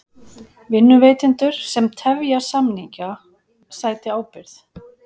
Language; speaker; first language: Icelandic; native; Icelandic